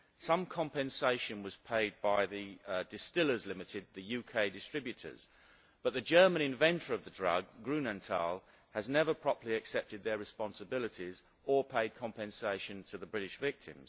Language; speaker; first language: English; native; English